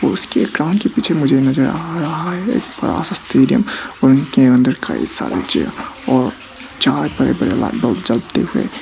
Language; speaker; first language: Hindi; non-native, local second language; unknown